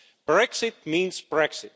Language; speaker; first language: English; non-native, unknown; Estonian